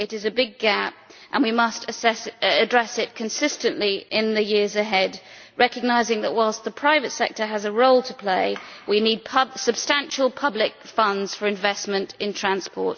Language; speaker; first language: English; native; English